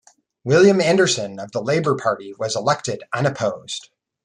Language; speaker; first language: English; native; English